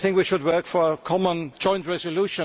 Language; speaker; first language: English; non-native, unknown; German